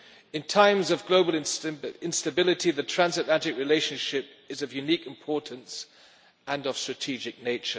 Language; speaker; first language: English; non-native, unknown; German